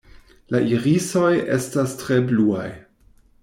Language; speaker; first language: Esperanto; non-native, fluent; German